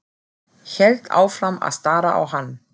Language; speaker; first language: Icelandic; non-native, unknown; German